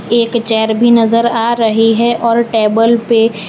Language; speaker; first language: Hindi; non-native, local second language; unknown